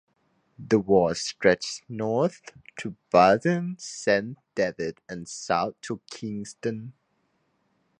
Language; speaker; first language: English; non-native, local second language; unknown